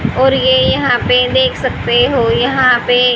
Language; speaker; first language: Hindi; native; Hindi